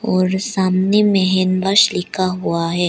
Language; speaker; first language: Hindi; early bilingual, other home language; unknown